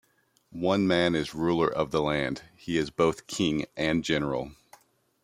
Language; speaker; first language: English; native; English